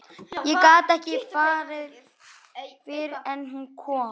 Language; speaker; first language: Icelandic; native; Icelandic